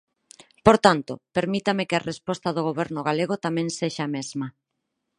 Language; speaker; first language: Galician; non-native, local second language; Spanish